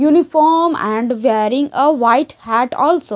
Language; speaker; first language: English; non-native, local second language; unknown